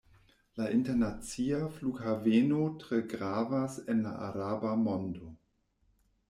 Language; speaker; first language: Esperanto; non-native, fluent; German